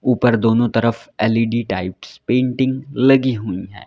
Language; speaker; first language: Hindi; native; Hindi